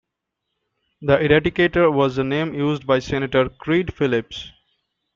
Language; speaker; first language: English; non-native, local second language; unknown